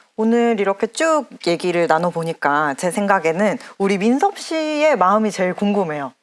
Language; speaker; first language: Korean; native; Korean